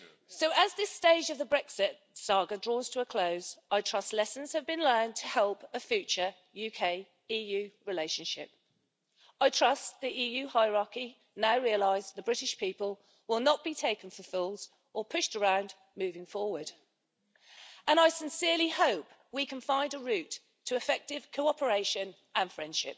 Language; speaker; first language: English; native; English